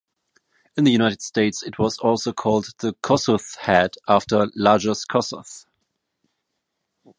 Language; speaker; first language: English; non-native, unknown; German